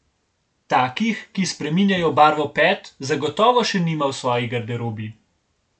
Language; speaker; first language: Slovenian; native; Slovenian